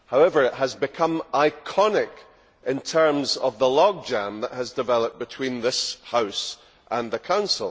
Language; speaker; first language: English; native; English